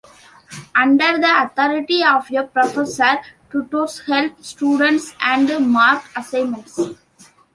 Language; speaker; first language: English; non-native, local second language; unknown